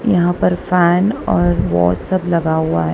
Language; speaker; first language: Hindi; non-native, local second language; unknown